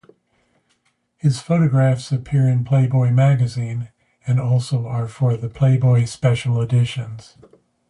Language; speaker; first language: English; native; English